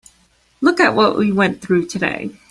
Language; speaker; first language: English; native; English